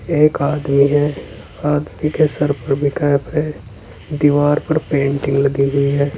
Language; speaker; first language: Hindi; native; Hindi